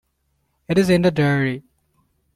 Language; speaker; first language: English; non-native, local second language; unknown